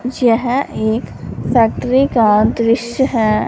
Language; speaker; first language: Hindi; non-native, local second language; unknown